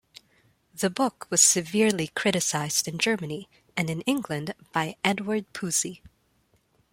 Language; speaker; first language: English; non-native, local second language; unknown